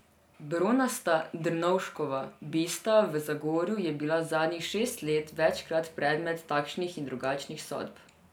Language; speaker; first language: Slovenian; non-native, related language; Serbian